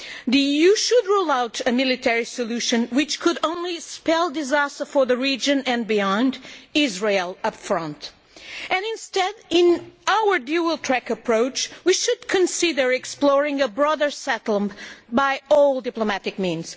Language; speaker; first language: English; non-native, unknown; Portuguese